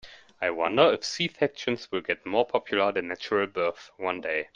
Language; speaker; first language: English; non-native, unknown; German